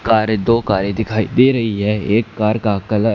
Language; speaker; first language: Hindi; native; Hindi